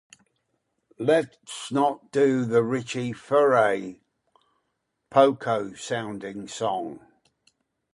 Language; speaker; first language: English; native; English